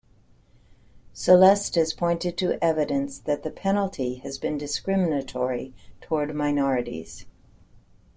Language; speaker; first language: English; native; English